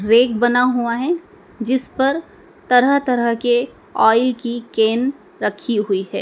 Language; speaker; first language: Hindi; native; Hindi